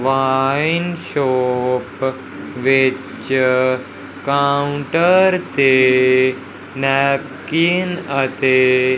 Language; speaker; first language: Hindi; non-native, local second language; Punjabi